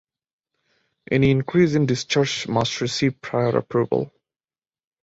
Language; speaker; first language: English; non-native, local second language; Bangla